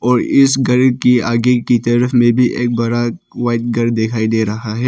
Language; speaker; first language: Hindi; non-native, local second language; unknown